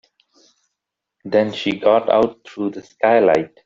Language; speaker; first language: English; non-native, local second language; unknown